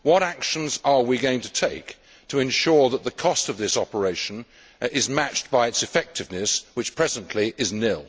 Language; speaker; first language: English; native; English